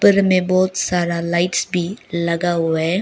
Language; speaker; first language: Hindi; early bilingual, other home language; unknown